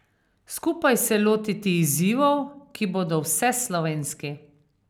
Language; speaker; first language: Slovenian; native; Slovenian